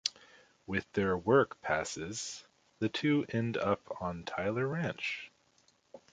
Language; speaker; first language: English; native; English